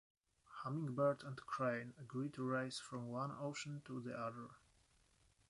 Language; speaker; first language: English; non-native, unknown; Polish